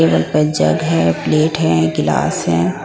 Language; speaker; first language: Hindi; non-native, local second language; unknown